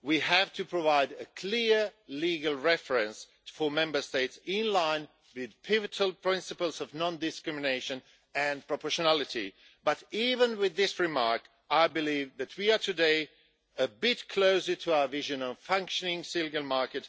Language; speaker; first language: English; non-native, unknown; Swedish